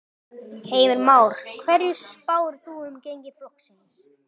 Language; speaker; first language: Icelandic; native; Icelandic